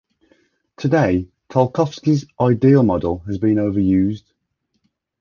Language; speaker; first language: English; native; English